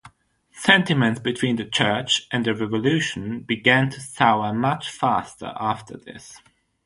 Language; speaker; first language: English; non-native, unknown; German